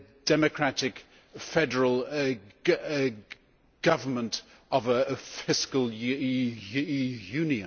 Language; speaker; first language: English; native; English